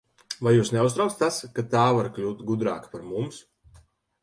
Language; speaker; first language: Latvian; native; Latvian